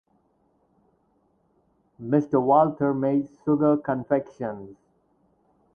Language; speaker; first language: English; non-native, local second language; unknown